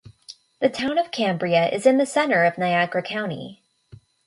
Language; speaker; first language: English; native; English